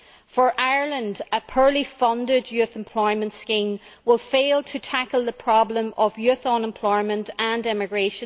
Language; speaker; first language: English; native; English